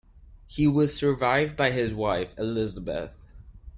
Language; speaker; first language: English; non-native, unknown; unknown